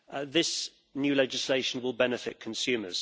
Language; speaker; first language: English; native; English